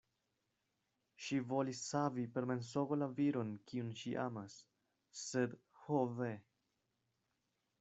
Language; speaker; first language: Esperanto; non-native, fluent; Spanish